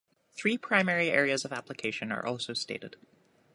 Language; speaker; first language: English; native; English